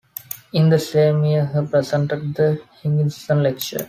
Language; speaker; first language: English; non-native, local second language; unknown